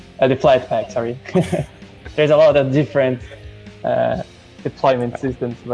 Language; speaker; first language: English; non-native, fluent; Portuguese